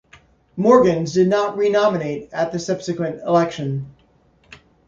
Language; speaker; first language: English; native; English